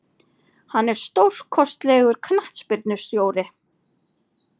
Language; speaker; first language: Icelandic; native; Icelandic